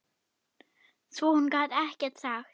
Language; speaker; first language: Icelandic; non-native, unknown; German